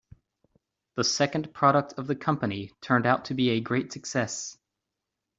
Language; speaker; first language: English; native; English